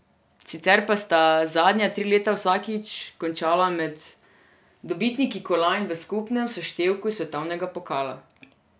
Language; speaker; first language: Slovenian; non-native, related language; Serbian